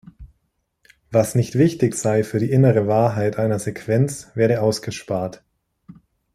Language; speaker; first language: German; native; German